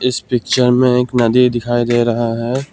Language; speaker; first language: Hindi; non-native, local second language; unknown